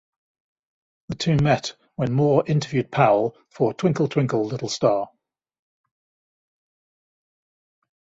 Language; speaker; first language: English; native; English